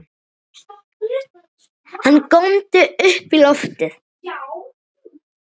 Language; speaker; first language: Icelandic; native; Icelandic